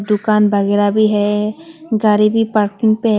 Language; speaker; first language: Hindi; non-native, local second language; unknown